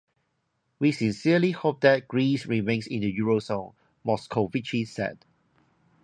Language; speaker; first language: English; non-native, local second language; Cantonese